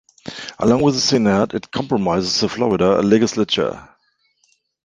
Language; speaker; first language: English; non-native, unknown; German